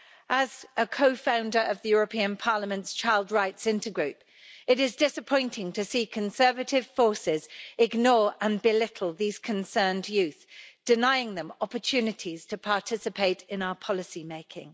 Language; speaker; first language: English; native; English